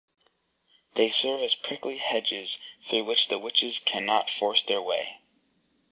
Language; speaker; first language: English; native; English